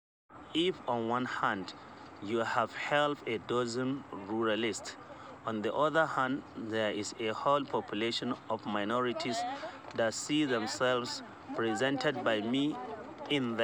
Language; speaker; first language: English; non-native, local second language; Hausa